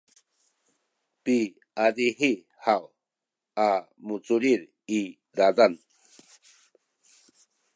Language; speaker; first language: Sakizaya; native; Sakizaya